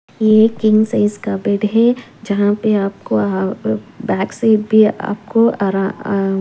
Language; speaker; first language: Hindi; non-native, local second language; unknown